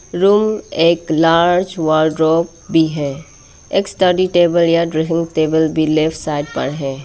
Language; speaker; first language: Hindi; non-native, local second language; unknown